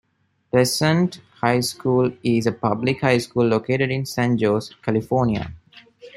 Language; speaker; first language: English; non-native, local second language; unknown